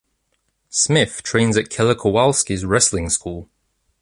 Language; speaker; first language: English; native; English